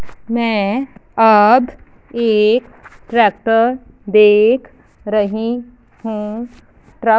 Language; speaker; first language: Hindi; non-native, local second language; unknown